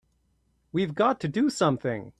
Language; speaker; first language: English; native; English